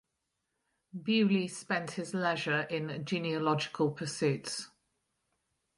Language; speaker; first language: English; native; English